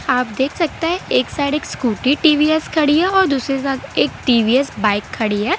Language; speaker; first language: Hindi; non-native, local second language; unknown